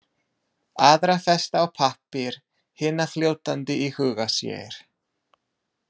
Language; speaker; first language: Icelandic; non-native, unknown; English